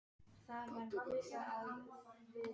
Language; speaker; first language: Icelandic; non-native, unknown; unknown